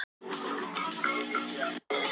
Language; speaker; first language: Icelandic; non-native, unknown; Thai